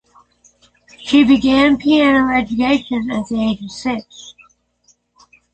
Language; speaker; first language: English; native; English